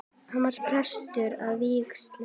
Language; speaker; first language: Icelandic; native; Icelandic